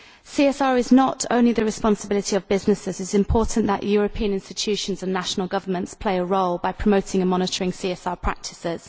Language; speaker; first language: English; native; English